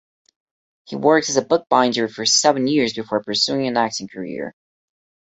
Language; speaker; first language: English; non-native, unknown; Portuguese